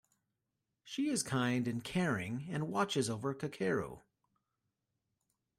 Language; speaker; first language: English; native; English